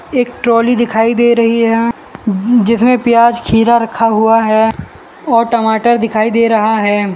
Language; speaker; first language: Hindi; non-native, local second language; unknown